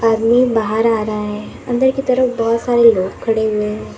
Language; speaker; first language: Hindi; native; Hindi